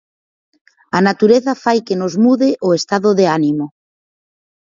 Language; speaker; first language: Galician; native; Galician